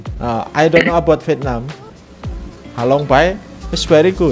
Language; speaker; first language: English; non-native, learner; Indonesian